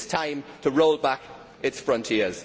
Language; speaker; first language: English; native; English